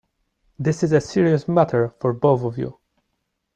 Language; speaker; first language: English; non-native, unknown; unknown